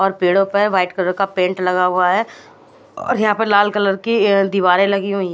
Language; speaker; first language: Hindi; non-native, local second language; Punjabi